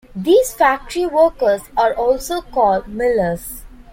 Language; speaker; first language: English; non-native, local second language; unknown